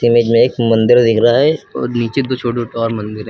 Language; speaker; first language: Hindi; native; Hindi